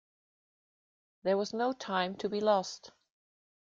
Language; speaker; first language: English; non-native, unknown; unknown